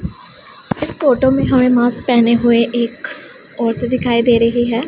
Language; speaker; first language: Hindi; non-native, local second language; Punjabi